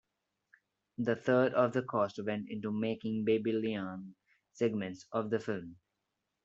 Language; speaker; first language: English; non-native, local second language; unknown